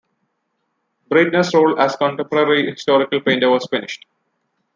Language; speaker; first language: English; non-native, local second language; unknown